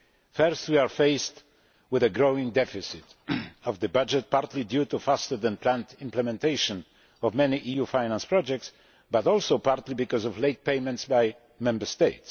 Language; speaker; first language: English; non-native, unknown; Polish